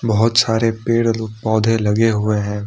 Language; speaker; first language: Hindi; non-native, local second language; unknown